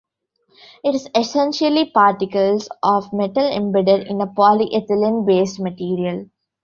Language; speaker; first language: English; non-native, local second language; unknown